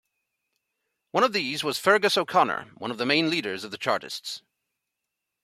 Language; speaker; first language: English; native; English